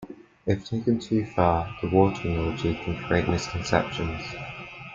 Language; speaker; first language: English; native; English